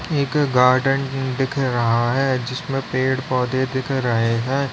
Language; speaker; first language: Hindi; native; Hindi